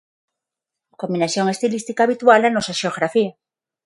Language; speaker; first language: Galician; non-native, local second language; Spanish